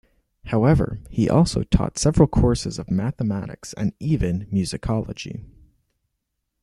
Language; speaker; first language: English; native; English